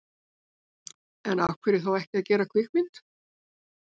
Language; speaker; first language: Icelandic; native; Icelandic